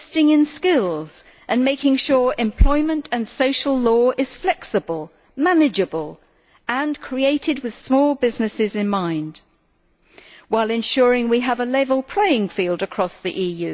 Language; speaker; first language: English; native; English